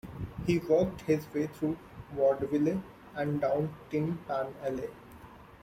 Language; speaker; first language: English; non-native, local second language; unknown